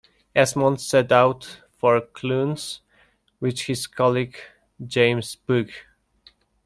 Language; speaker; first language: English; non-native, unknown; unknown